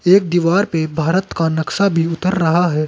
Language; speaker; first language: Hindi; native; Hindi